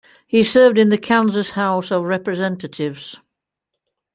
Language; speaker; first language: English; native; English